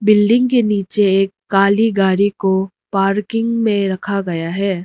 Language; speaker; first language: Hindi; non-native, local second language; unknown